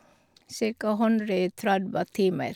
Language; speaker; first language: Norwegian; non-native, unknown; Filipino